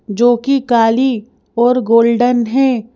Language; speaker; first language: Hindi; native; Hindi